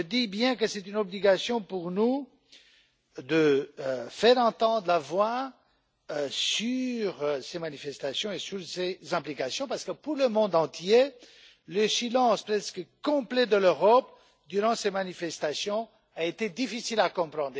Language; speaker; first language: French; non-native, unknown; Romanian